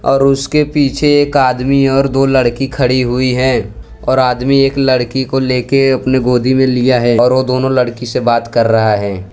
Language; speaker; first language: Hindi; non-native, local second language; Gujarati